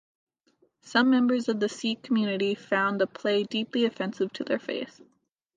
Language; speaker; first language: English; native; English